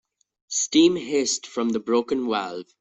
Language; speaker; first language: English; non-native, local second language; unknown